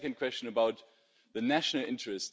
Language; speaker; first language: English; non-native, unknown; German